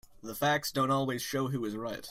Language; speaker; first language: English; native; English